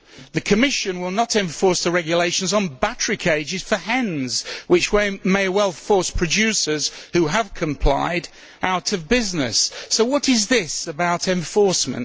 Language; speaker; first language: English; native; English